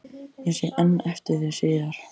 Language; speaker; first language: Icelandic; native; Icelandic